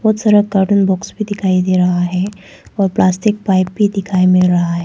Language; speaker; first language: Hindi; non-native, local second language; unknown